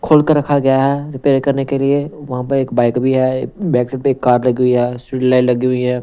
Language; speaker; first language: Hindi; non-native, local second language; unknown